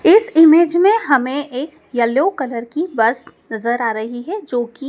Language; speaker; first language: Hindi; native; Hindi